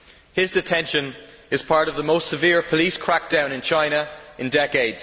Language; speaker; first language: English; native; English